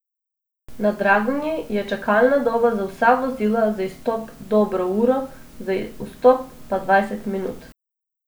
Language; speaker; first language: Slovenian; non-native, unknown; Macedonian